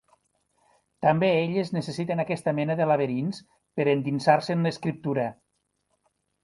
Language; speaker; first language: Catalan; native; Catalan